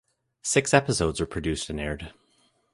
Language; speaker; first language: English; native; English